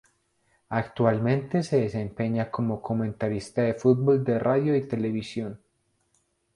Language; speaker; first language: Spanish; native; Spanish